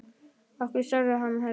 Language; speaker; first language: Icelandic; native; Icelandic